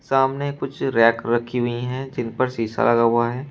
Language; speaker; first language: Hindi; native; Hindi